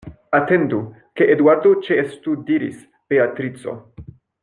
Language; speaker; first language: Esperanto; non-native, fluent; French